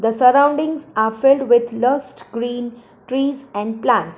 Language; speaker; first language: English; non-native, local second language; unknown